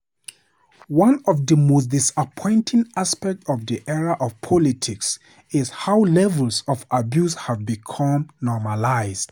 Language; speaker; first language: English; non-native, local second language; Hausa